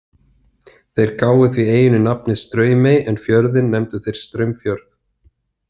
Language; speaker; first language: Icelandic; native; Icelandic